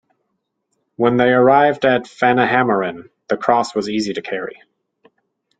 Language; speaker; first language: English; native; English